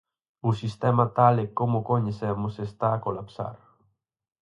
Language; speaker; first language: Galician; native; Galician